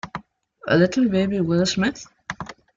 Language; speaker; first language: English; non-native, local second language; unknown